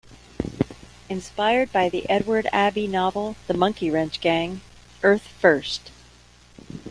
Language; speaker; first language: English; native; English